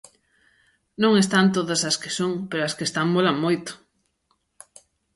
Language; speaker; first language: Galician; native; Galician